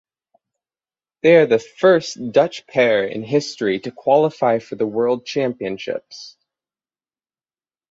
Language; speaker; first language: English; native; English